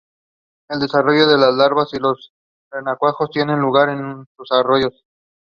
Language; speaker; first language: English; non-native, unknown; Spanish